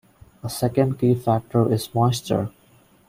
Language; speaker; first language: English; non-native, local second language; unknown